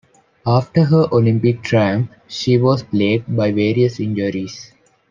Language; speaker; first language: English; non-native, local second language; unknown